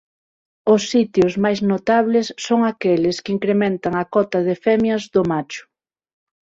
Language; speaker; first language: Galician; non-native, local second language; Spanish